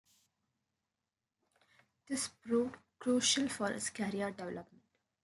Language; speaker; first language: English; non-native, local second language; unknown